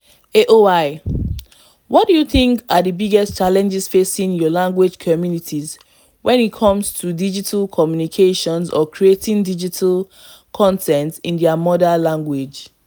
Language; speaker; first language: English; non-native, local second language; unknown